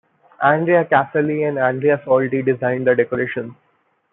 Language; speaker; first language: English; non-native, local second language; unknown